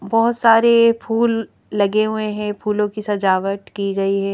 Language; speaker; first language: Hindi; native; Hindi